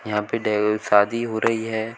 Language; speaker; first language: Hindi; native; Hindi